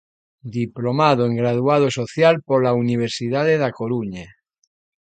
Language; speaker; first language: Galician; native; Galician